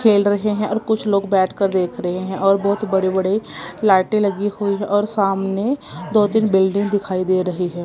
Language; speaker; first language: Hindi; non-native, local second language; Punjabi